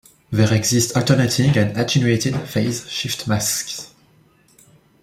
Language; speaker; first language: English; non-native, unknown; French